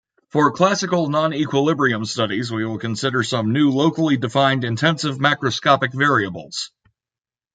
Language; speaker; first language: English; native; English